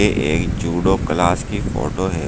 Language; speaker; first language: Hindi; native; Hindi